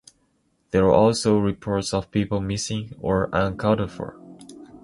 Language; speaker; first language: English; non-native, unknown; Chinese